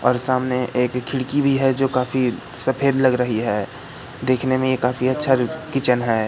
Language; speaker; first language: Hindi; native; Hindi